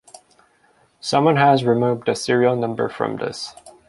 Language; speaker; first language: English; native; English